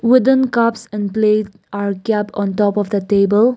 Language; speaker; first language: English; non-native, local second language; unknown